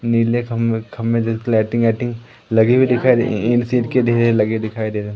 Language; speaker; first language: Hindi; native; Hindi